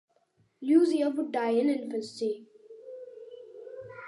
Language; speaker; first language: English; non-native, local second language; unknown